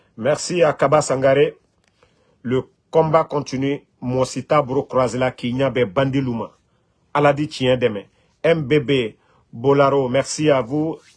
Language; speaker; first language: French; non-native, local second language; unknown